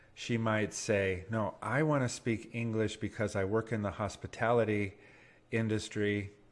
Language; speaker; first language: English; native; English